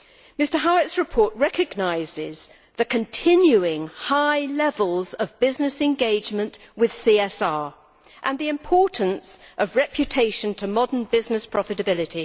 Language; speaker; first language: English; native; English